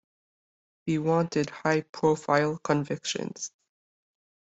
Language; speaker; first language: English; native; English